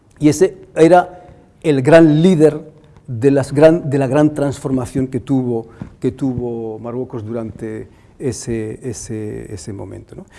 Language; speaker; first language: Spanish; non-native, fluent; Arabic